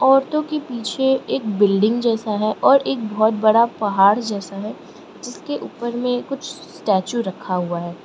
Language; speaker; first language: Hindi; non-native, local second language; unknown